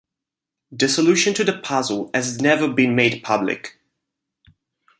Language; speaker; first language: English; non-native, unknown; Italian